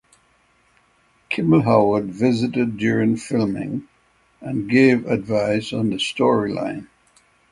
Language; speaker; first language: English; native; English